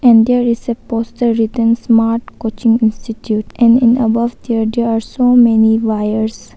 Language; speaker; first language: English; non-native, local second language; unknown